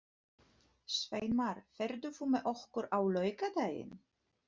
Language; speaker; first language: Icelandic; non-native, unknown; Polish